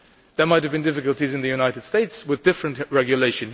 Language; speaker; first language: English; non-native, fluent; Luxembourgish